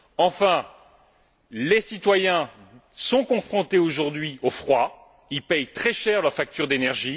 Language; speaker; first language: French; native; French